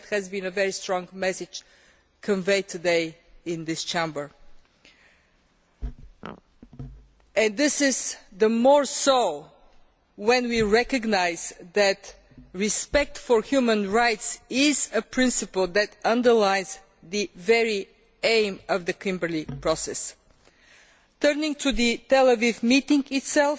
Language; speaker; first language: English; non-native, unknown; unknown